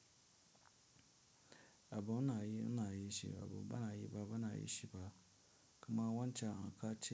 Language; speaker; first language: Hausa; non-native, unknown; Tiv